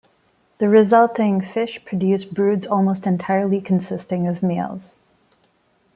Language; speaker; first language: English; non-native, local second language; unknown